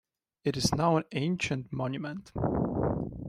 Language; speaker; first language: English; non-native, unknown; German